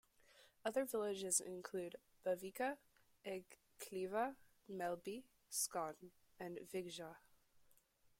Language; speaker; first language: English; native; English